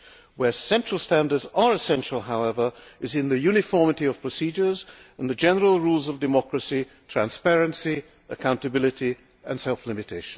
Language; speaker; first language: English; non-native, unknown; Hungarian